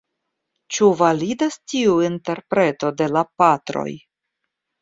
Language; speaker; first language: Esperanto; non-native, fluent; Russian